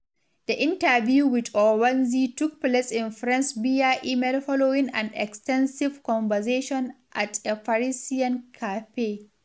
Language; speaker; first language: English; non-native, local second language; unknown